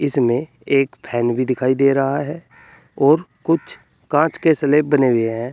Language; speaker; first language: Hindi; native; Hindi